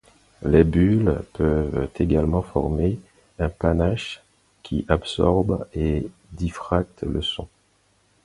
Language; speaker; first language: French; non-native, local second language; Haitian Creole